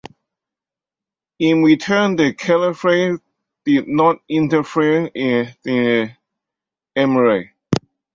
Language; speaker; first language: English; non-native, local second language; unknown